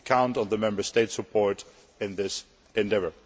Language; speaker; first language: English; non-native, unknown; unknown